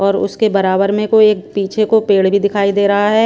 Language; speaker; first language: Hindi; non-native, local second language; Punjabi